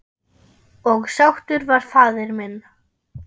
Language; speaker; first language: Icelandic; non-native, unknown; German